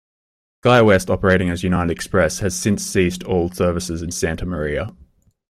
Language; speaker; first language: English; native; English